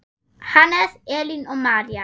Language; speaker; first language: Icelandic; non-native, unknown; German